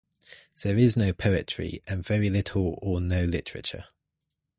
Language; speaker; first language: English; native; English